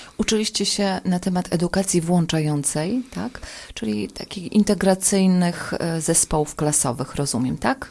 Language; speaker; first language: Polish; native; Polish